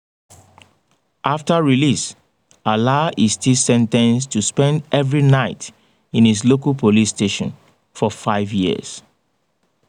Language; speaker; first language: English; non-native, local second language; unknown